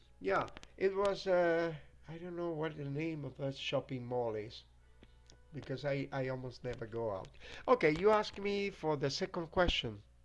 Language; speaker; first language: English; non-native, fluent; Spanish